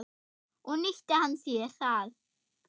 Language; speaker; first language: Icelandic; non-native, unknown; German